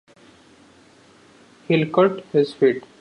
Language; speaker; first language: English; non-native, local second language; Marathi